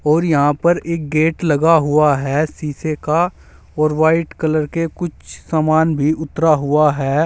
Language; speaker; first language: Hindi; native; Hindi